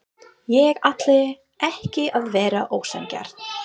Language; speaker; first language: Icelandic; non-native, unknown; English